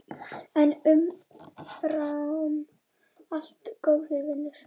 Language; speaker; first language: Icelandic; native; Icelandic